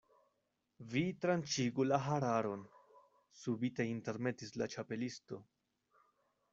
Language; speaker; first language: Esperanto; non-native, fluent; Spanish